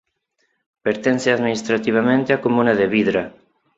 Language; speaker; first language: Galician; non-native, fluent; Spanish